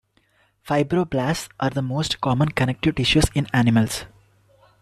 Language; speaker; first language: English; non-native, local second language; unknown